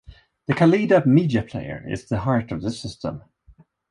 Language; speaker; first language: English; non-native, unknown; Swedish